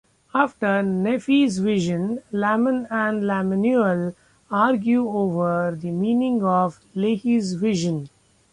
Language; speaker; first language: English; non-native, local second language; Marathi